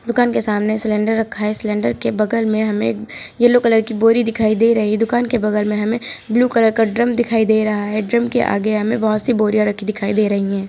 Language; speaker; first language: Hindi; native; Hindi